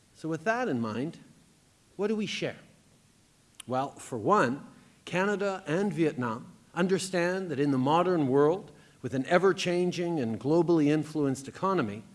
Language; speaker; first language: English; native; English